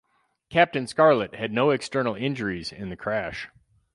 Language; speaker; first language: English; native; English